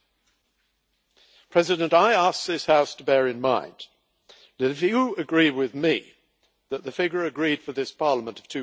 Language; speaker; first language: English; native; English